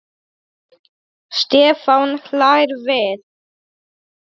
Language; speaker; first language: Icelandic; non-native, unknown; Polish